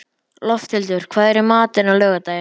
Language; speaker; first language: Icelandic; native; Icelandic